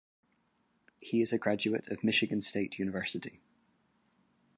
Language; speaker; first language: English; native; English